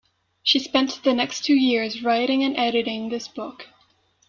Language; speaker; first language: English; non-native, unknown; French